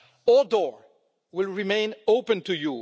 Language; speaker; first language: English; non-native, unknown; French